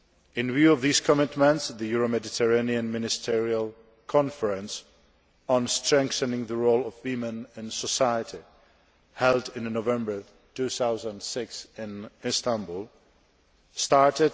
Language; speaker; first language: English; non-native, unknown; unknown